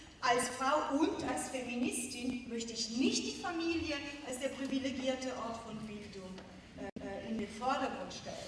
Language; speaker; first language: German; non-native, fluent; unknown